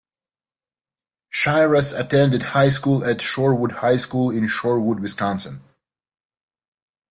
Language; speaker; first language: English; native; English